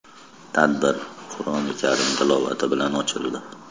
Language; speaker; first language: Uzbek; non-native, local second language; Kazakh